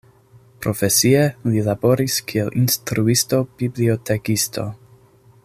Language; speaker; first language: Esperanto; non-native, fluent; English